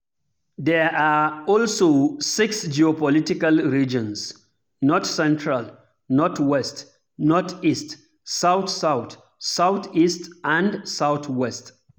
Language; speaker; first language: English; non-native, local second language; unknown